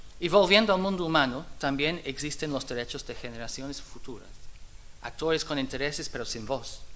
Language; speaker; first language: Spanish; non-native, fluent; English